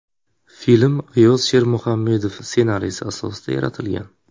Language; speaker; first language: Uzbek; native; Uzbek